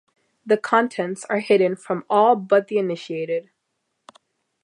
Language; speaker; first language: English; native; English